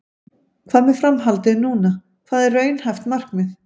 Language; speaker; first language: Icelandic; native; Icelandic